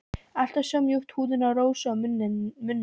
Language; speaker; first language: Icelandic; non-native, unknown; Polish